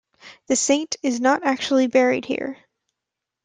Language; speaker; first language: English; native; English